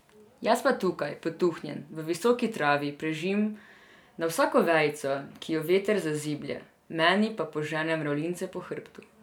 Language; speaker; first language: Slovenian; non-native, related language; Serbian